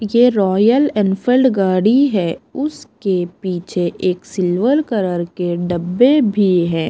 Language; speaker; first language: Hindi; non-native, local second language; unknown